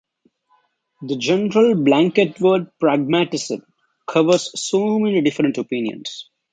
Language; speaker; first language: English; non-native, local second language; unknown